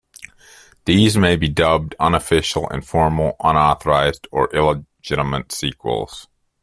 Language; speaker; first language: English; native; English